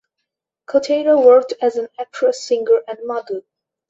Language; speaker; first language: English; non-native, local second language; Bangla